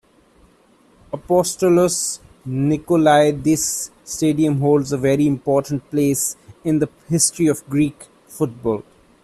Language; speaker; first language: English; non-native, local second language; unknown